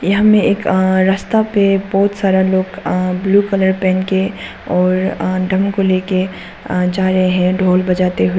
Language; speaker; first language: Hindi; non-native, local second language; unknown